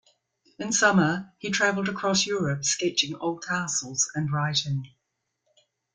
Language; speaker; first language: English; native; English